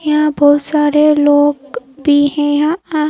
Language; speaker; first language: Hindi; native; Hindi